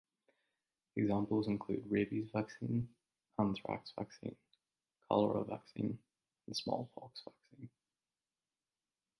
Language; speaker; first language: English; native; English